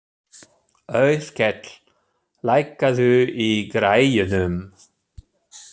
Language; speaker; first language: Icelandic; non-native, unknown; German